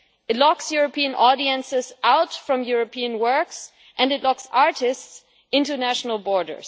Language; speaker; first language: English; non-native, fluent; German